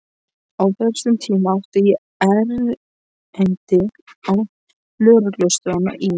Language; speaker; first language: Icelandic; non-native, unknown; Polish